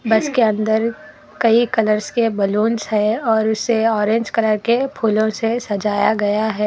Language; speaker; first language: Hindi; non-native, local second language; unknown